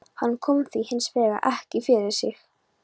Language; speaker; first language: Icelandic; non-native, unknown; Polish